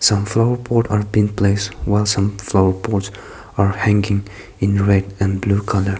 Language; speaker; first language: English; non-native, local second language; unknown